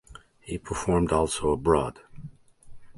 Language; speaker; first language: English; native; English